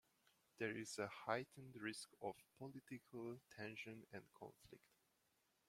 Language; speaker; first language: English; non-native, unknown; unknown